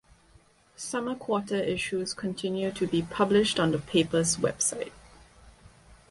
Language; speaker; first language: English; non-native, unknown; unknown